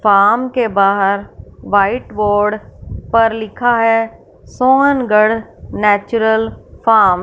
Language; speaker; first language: Hindi; non-native, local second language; Punjabi